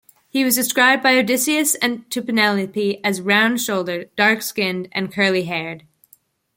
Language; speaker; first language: English; native; English